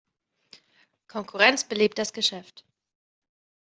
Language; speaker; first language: German; native; German